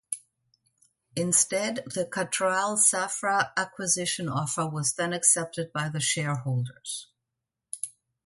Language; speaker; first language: English; non-native, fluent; German